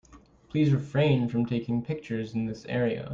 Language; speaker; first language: English; native; English